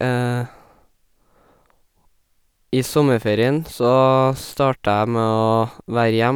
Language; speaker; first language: Norwegian; native; Norwegian